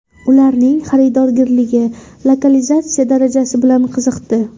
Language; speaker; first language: Uzbek; native; Uzbek